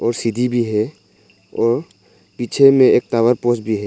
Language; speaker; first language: Hindi; non-native, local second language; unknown